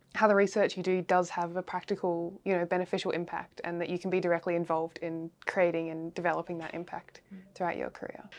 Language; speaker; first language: English; native; English